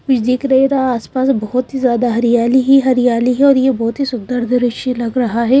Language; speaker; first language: Hindi; native; Hindi